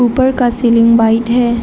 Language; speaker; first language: Hindi; non-native, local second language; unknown